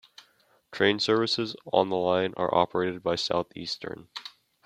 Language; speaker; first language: English; native; English